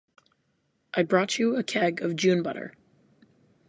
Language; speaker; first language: English; native; English